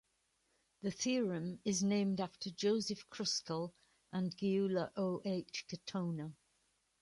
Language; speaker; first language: English; native; English